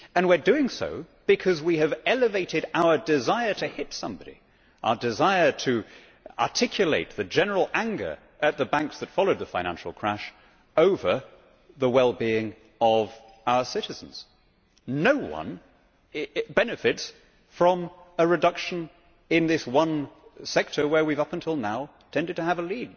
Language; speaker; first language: English; native; English